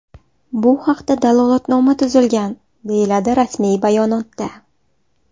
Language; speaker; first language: Uzbek; native; Uzbek